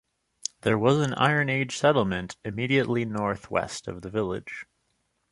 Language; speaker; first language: English; native; English